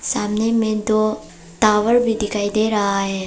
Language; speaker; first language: Hindi; non-native, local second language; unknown